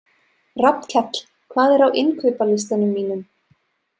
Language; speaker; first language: Icelandic; non-native, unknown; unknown